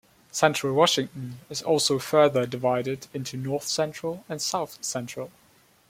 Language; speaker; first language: English; non-native, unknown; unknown